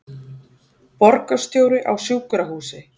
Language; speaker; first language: Icelandic; native; Icelandic